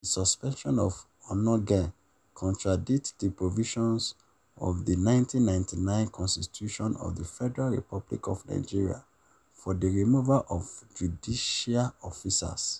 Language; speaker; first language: English; non-native, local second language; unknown